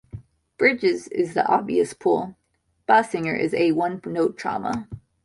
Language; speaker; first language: English; native; English